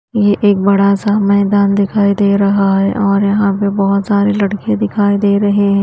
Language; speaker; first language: Hindi; native; Hindi